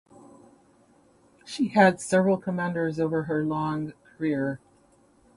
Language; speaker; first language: English; native; English